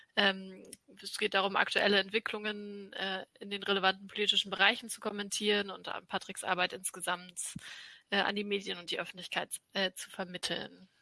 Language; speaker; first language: German; native; German